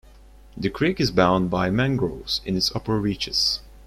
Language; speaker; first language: English; non-native, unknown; Turkish